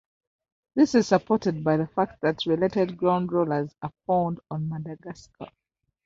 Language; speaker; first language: English; non-native, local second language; Ganda